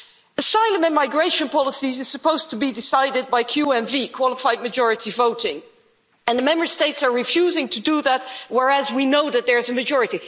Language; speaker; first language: English; non-native, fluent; Dutch